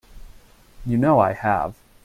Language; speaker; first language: English; native; English